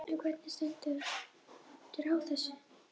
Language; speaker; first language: Icelandic; native; Icelandic